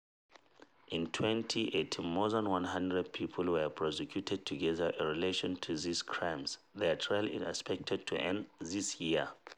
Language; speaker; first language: English; non-native, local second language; Hausa